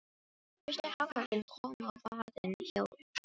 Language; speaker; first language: Icelandic; non-native, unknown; Filipino